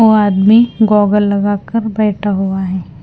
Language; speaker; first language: Hindi; non-native, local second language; Marathi